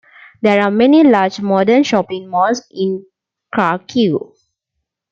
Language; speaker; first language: English; non-native, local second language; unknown